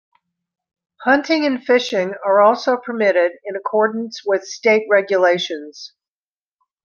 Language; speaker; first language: English; native; English